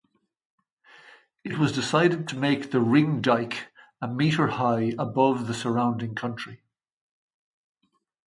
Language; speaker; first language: English; native; English